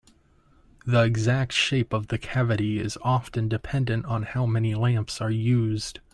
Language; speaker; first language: English; native; English